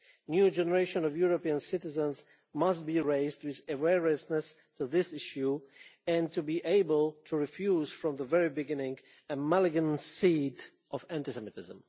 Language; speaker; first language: English; non-native, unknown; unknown